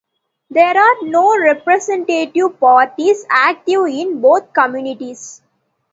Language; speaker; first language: English; non-native, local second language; Tamil